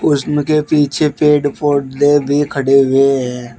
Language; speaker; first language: Hindi; native; Hindi